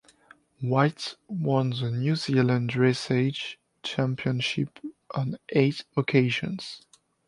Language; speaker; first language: English; non-native, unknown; French